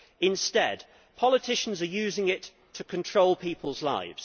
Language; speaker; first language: English; native; English